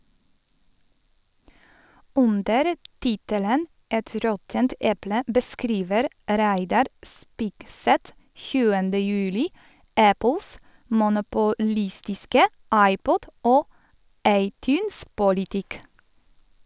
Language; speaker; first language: Norwegian; non-native, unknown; Polish